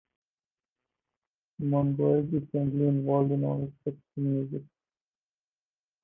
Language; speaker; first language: English; non-native, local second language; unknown